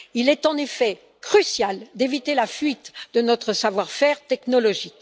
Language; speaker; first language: French; native; French